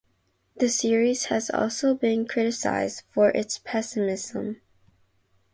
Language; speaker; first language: English; non-native, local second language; Filipino